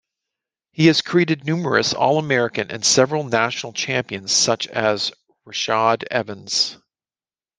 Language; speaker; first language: English; native; English